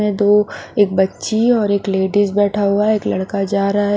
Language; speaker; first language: Hindi; native; Hindi